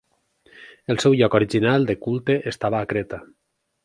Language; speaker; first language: Catalan; native; Catalan